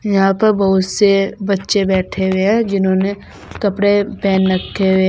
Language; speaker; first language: Hindi; native; Hindi